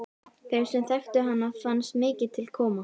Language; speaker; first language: Icelandic; native; Icelandic